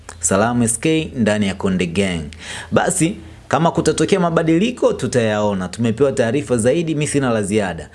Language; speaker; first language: Swahili; native; Swahili